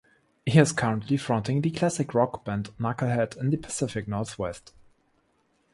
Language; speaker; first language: English; non-native, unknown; German